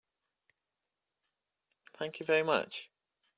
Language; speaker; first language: English; native; English